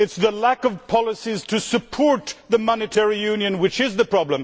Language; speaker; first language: English; non-native, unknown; Swedish